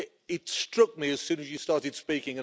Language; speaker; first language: English; native; English